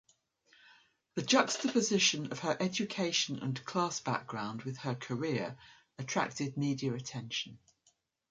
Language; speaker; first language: English; native; English